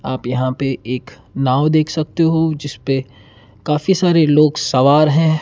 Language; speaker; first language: Hindi; non-native, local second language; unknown